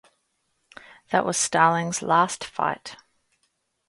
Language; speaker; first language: English; native; English